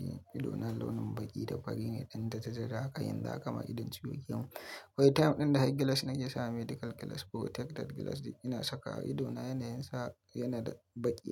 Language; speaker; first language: Hausa; native; Hausa